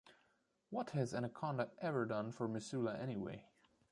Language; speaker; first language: English; non-native, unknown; German